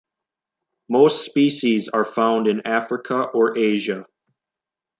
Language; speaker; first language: English; native; English